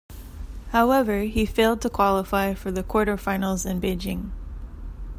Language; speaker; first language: English; native; English